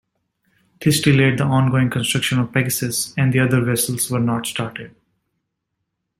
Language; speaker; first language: English; native; English